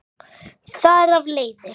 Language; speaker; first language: Icelandic; native; Icelandic